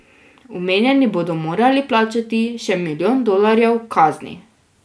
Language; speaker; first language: Slovenian; native; Slovenian